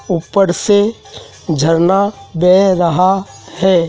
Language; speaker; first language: Hindi; native; Hindi